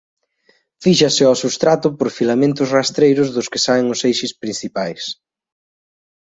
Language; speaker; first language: Galician; native; Galician